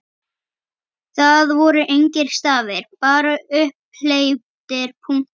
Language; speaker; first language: Icelandic; native; Icelandic